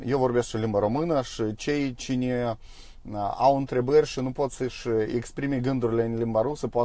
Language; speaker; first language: Romanian; non-native, local second language; Russian